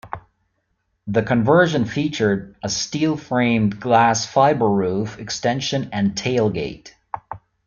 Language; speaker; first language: English; native; English